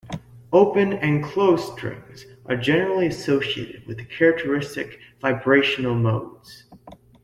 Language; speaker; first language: English; native; English